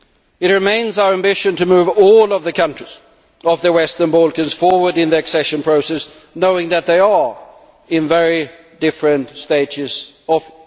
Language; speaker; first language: English; non-native, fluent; Swedish